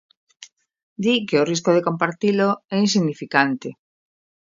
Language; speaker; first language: Galician; native; Galician